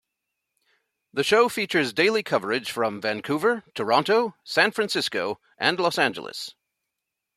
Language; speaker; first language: English; native; English